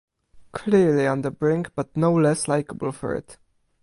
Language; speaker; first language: English; non-native, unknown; Polish